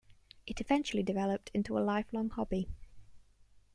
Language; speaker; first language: English; native; English